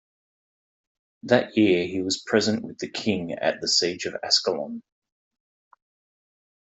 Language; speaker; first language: English; native; English